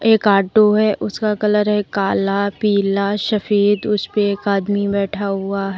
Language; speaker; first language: Hindi; native; Hindi